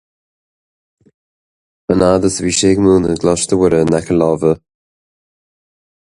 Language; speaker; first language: Irish; non-native, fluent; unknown